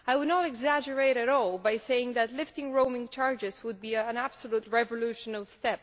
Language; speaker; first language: English; non-native, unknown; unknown